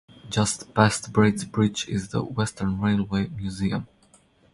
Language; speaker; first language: English; non-native, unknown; Croatian